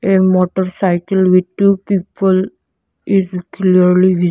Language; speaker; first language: English; non-native, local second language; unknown